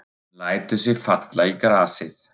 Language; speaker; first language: Icelandic; non-native, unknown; German